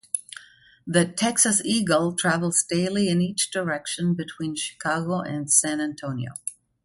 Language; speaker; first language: English; non-native, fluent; German